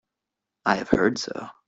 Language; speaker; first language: English; native; English